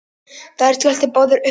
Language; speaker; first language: Icelandic; non-native, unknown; Polish